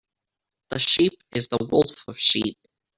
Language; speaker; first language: English; native; English